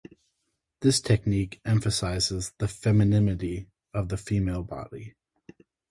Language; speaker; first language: English; native; English